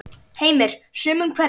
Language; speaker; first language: Icelandic; native; Icelandic